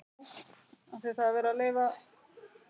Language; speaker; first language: Icelandic; native; Icelandic